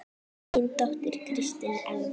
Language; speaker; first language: Icelandic; native; Icelandic